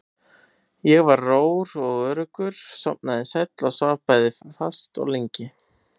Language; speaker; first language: Icelandic; native; Icelandic